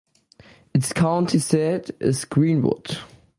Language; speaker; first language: English; native; English